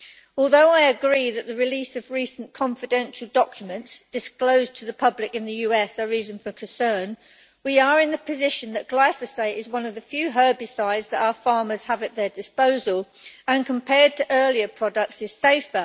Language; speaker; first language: English; native; English